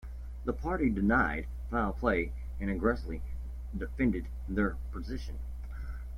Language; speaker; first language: English; native; English